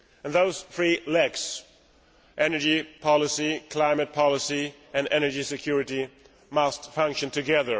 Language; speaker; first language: English; non-native, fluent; Swedish